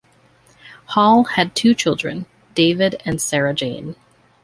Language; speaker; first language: English; native; English